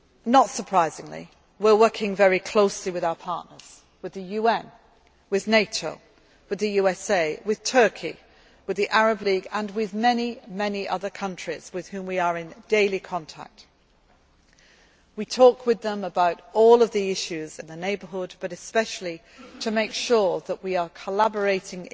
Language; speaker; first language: English; native; English